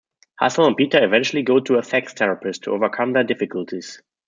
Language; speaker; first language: English; non-native, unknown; German